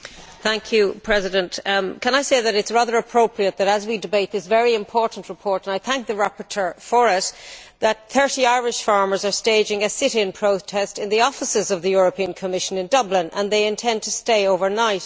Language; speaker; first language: English; native; English